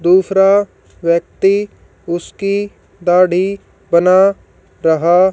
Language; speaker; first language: Hindi; native; Hindi